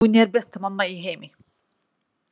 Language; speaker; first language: Icelandic; non-native, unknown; Kurdish